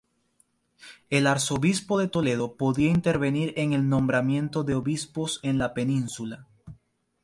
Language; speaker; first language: Spanish; native; Spanish